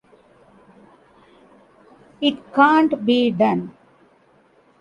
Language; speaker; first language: English; non-native, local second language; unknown